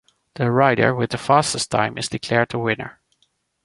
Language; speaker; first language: English; non-native, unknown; Dutch